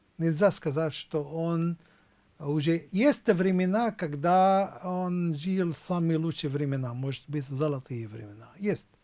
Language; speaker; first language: Russian; non-native, fluent; Arabic